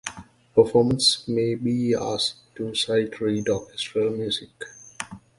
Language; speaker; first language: English; native; English